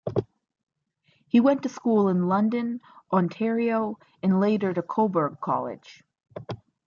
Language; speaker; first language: English; native; English